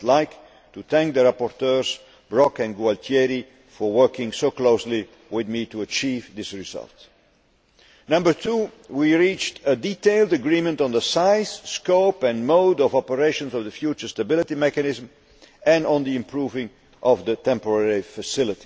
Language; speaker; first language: English; non-native, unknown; Dutch